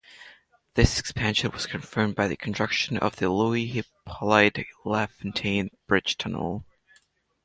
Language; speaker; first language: English; non-native, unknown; Latvian